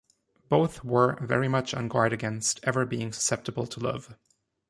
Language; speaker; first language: English; non-native, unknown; German